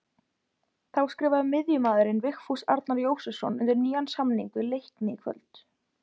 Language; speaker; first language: Icelandic; native; Icelandic